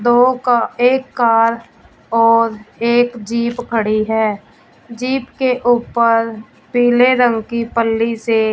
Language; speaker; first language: Hindi; non-native, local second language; Punjabi